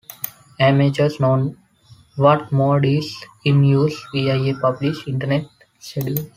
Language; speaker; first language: English; non-native, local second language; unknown